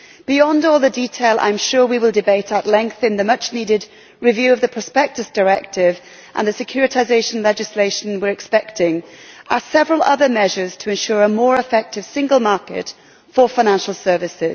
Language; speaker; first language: English; native; English